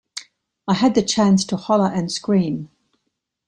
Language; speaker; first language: English; native; English